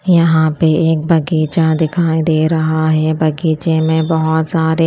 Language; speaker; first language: Hindi; non-native, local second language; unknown